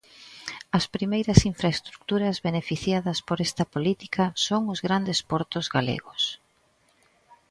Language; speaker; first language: Galician; native; Galician